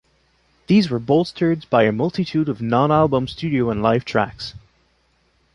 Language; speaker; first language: English; non-native, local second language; French